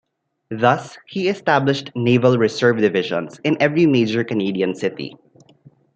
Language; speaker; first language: English; non-native, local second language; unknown